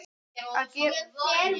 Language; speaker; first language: Icelandic; non-native, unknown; English